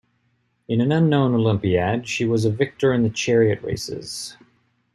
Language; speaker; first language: English; native; English